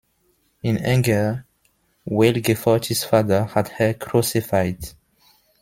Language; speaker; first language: English; non-native, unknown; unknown